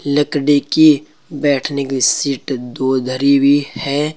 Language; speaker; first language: Hindi; native; Hindi